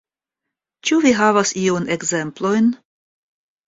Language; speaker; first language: Esperanto; non-native, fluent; Russian